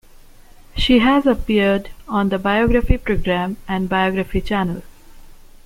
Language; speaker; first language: English; non-native, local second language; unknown